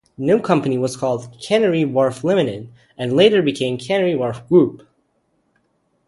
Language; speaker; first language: English; native; English